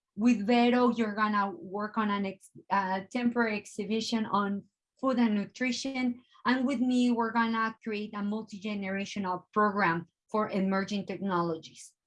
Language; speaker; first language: English; non-native, fluent; Spanish